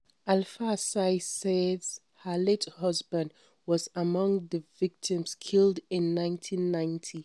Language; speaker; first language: English; non-native, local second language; Hausa